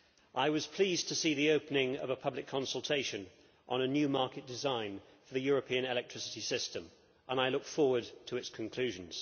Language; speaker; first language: English; native; English